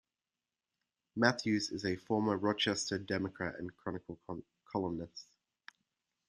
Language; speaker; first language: English; native; English